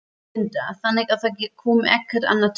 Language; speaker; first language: Icelandic; non-native, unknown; German